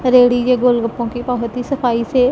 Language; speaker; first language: Hindi; non-native, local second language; Punjabi